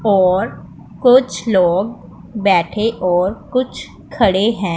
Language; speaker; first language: Hindi; non-native, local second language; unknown